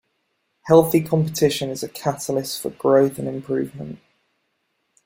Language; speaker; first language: English; native; English